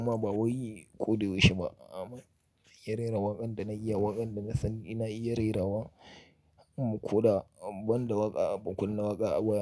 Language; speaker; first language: Hausa; native; Hausa